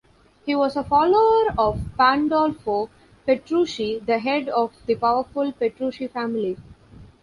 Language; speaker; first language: English; non-native, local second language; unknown